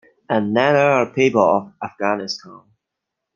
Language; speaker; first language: English; non-native, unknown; Chinese